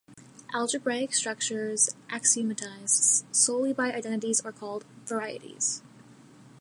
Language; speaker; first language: English; native; English